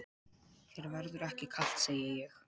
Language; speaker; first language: Icelandic; non-native, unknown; Polish